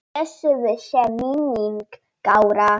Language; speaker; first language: Icelandic; non-native, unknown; Polish